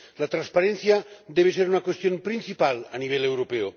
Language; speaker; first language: Spanish; non-native, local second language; Catalan